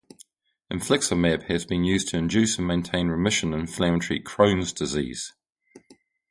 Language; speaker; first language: English; native; English